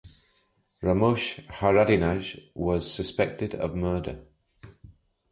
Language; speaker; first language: English; native; English